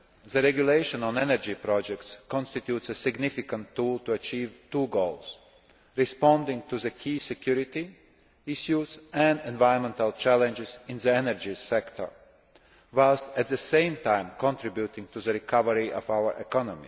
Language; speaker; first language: English; non-native, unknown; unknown